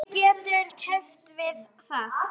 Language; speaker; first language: Icelandic; native; Icelandic